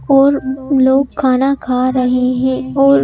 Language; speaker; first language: Hindi; native; Hindi